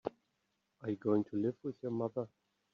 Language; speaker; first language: English; native; English